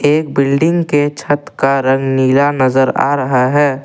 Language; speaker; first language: Hindi; non-native, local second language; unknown